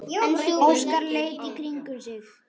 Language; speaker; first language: Icelandic; native; Icelandic